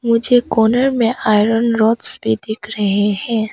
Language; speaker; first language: Hindi; non-native, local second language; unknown